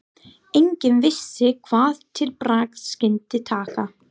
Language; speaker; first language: Icelandic; non-native, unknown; English